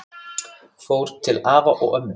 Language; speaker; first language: Icelandic; native; Icelandic